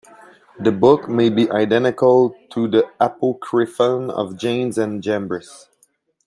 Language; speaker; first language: English; non-native, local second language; French